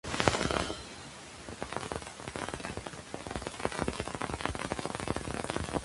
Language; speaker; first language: English; non-native, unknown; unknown